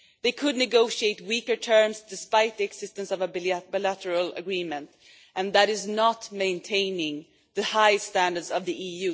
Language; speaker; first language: English; non-native, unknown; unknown